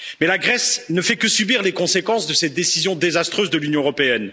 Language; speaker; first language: French; native; French